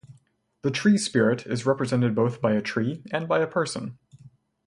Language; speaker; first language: English; native; English